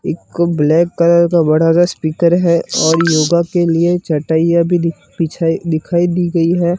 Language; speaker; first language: Hindi; non-native, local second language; Gujarati